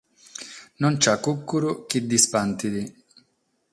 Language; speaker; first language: Sardinian; non-native, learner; Catalan